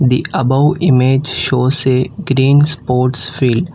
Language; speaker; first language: English; non-native, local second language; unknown